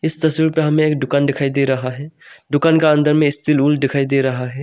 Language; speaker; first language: Hindi; non-native, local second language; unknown